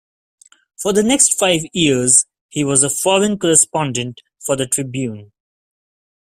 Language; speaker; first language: English; non-native, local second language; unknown